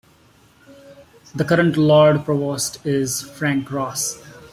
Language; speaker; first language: English; non-native, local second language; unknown